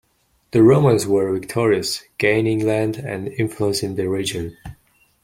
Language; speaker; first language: English; non-native, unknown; Mongolian